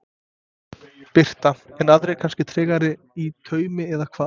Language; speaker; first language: Icelandic; non-native, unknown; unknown